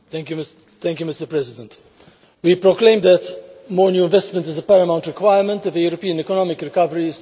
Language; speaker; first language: English; non-native, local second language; Maltese